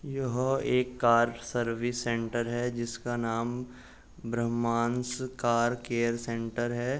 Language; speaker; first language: Hindi; native; Hindi